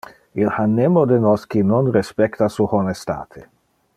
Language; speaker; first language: Interlingua; non-native, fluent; Dutch